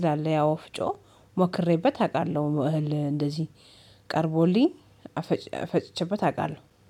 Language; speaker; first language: Amharic; native; Amharic